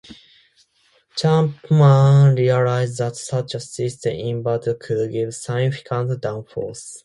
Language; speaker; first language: English; non-native, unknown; Japanese